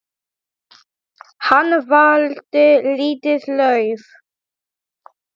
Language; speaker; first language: Icelandic; non-native, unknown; Polish